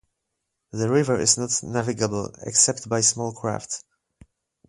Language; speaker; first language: English; non-native, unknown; Polish